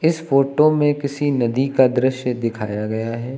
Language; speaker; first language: Hindi; native; Hindi